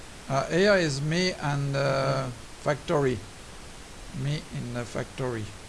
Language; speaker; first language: English; non-native, learner; French